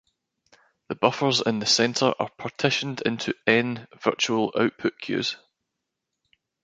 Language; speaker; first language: English; native; English